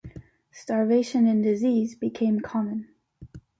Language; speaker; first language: English; native; English